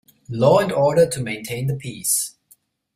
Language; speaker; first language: English; non-native, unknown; German